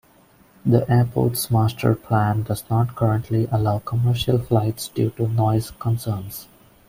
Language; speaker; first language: English; non-native, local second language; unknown